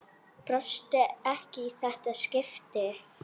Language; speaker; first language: Icelandic; non-native, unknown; Polish